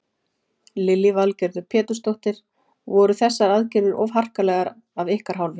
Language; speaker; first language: Icelandic; native; Icelandic